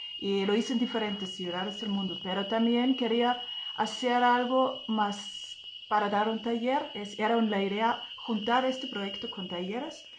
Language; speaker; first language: Spanish; non-native, fluent; German